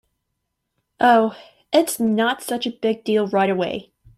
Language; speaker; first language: English; native; English